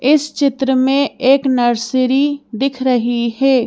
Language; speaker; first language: Hindi; native; Hindi